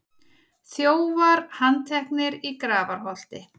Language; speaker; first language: Icelandic; native; Icelandic